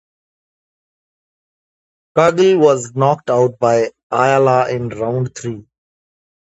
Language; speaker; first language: English; non-native, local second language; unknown